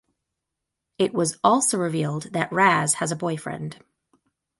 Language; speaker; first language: English; native; English